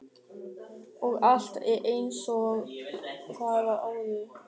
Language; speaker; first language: Icelandic; non-native, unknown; German